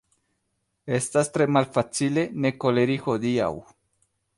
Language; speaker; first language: Esperanto; non-native, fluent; Spanish